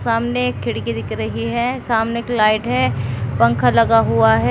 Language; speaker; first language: Hindi; native; Hindi